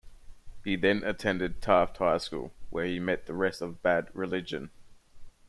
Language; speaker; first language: English; native; English